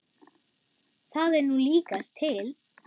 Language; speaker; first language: Icelandic; non-native, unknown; German